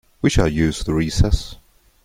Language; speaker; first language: English; non-native, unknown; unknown